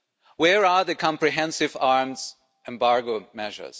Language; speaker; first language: English; non-native, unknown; German